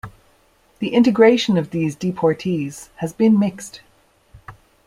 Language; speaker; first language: English; native; English